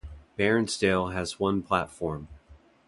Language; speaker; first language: English; native; English